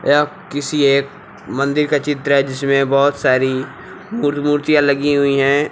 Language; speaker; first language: Hindi; native; Hindi